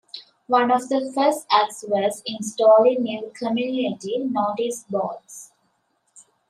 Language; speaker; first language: English; native; English